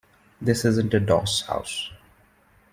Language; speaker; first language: English; non-native, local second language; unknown